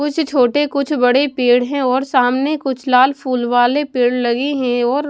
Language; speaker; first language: Hindi; non-native, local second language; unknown